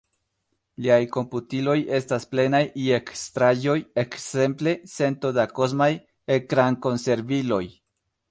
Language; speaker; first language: Esperanto; non-native, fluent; Spanish